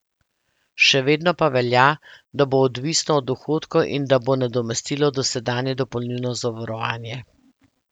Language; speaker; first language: Slovenian; native; Slovenian